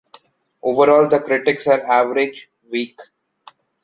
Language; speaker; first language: English; non-native, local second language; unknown